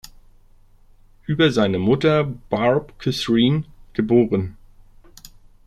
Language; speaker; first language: German; native; German